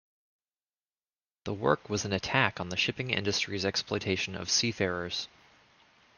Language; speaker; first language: English; native; English